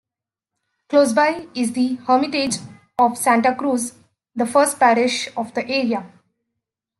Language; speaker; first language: English; native; English